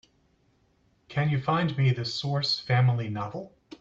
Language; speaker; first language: English; native; English